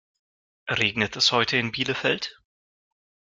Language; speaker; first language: German; non-native, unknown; Russian